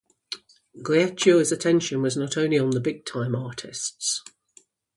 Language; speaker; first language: English; native; English